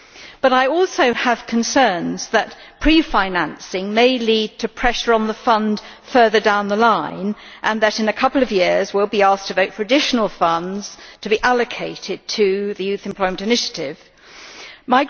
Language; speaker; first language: English; native; English